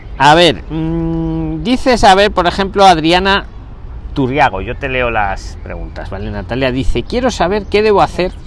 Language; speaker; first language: Spanish; native; Spanish